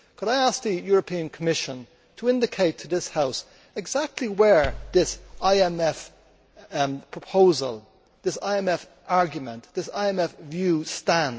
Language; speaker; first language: English; native; English